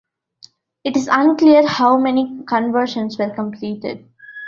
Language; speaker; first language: English; non-native, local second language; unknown